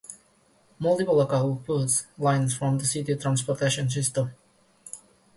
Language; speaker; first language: English; non-native, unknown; Indonesian